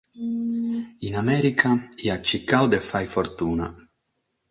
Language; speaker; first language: Sardinian; non-native, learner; Catalan